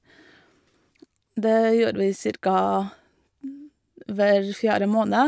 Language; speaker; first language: Norwegian; non-native, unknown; Latvian